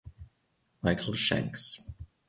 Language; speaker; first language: German; non-native, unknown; Finnish